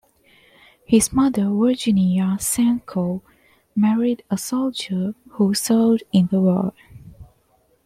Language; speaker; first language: English; non-native, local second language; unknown